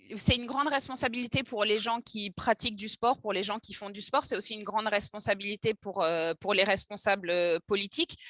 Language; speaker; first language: French; native; French